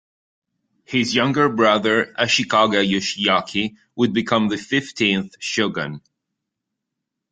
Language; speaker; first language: English; non-native, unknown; Italian